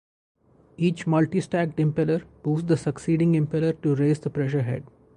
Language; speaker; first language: English; non-native, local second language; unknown